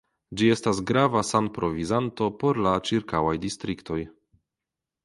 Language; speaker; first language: Esperanto; non-native, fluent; Polish